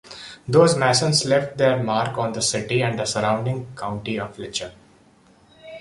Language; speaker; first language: English; non-native, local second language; Odia